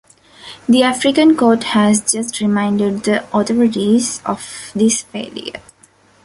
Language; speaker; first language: English; non-native, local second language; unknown